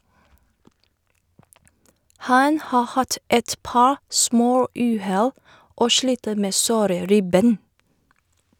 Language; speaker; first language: Norwegian; non-native, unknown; Chinese